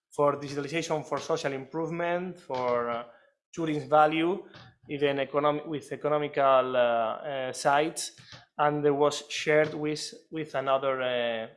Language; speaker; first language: English; non-native, fluent; Catalan